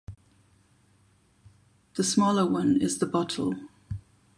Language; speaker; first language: English; non-native, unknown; German